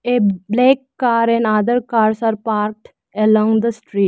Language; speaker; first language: English; non-native, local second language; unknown